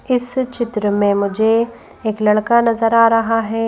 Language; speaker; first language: Hindi; native; Hindi